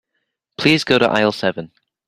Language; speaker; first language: English; native; English